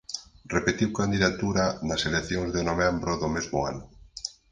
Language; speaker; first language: Galician; native; Galician